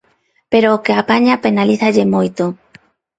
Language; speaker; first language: Galician; non-native, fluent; Spanish